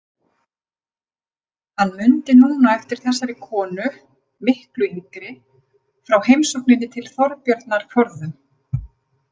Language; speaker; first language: Icelandic; native; Icelandic